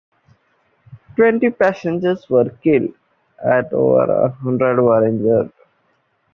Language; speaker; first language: English; non-native, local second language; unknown